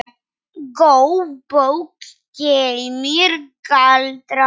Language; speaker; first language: Icelandic; non-native, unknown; Polish